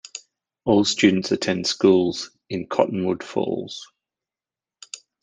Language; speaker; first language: English; native; English